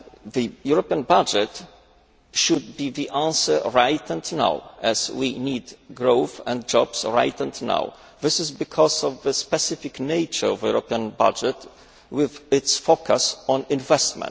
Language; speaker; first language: English; non-native, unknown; Polish